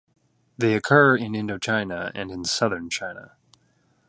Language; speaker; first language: English; native; English